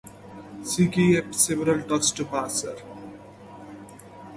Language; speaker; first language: English; non-native, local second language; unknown